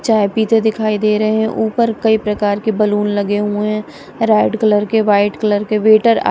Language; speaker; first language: Hindi; non-native, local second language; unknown